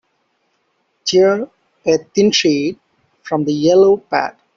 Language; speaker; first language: English; non-native, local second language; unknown